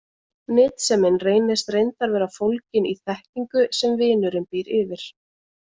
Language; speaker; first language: Icelandic; native; Icelandic